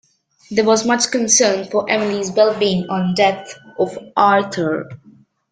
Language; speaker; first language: English; native; English